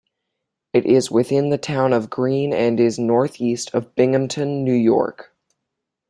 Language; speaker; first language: English; native; English